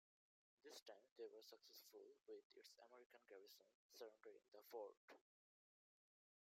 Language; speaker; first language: English; native; English